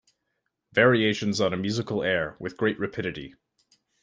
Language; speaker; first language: English; native; English